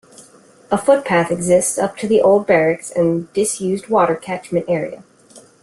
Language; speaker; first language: English; native; English